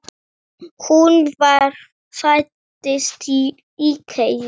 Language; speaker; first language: Icelandic; native; Icelandic